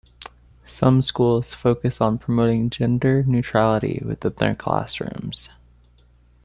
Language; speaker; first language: English; native; English